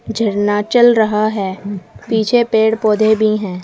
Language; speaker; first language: Hindi; native; Hindi